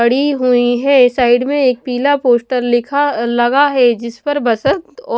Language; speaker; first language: Hindi; non-native, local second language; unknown